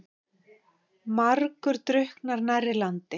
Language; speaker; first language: Icelandic; native; Icelandic